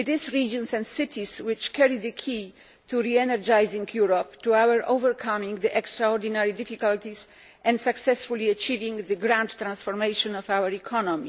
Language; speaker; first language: English; non-native, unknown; Polish